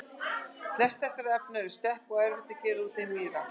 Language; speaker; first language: Icelandic; native; Icelandic